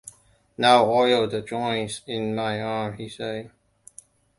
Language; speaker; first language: English; non-native, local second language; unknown